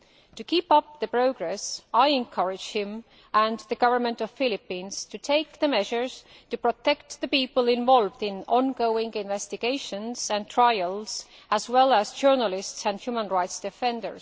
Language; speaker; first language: English; non-native, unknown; Estonian